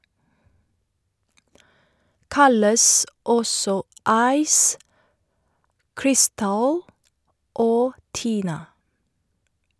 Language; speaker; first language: Norwegian; non-native, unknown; Chinese